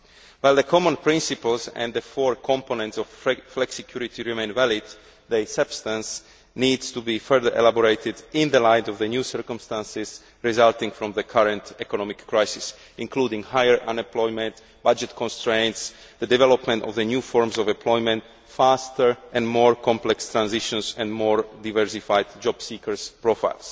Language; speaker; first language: English; non-native, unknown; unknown